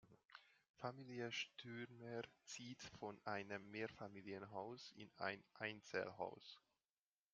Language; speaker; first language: German; non-native, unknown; Hungarian